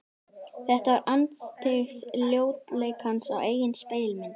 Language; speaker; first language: Icelandic; native; Icelandic